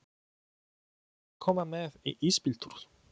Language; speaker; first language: Icelandic; non-native, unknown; Polish